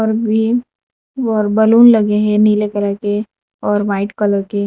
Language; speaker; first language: Hindi; non-native, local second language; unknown